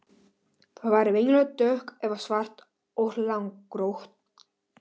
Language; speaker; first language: Icelandic; non-native, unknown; Polish